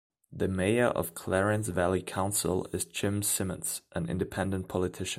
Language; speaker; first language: English; non-native, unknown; German